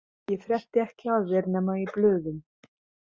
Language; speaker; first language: Icelandic; non-native, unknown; Hungarian